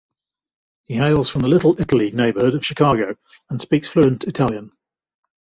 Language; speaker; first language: English; native; English